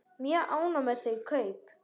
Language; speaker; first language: Icelandic; native; Icelandic